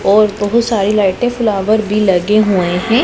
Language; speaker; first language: Hindi; non-native, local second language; Punjabi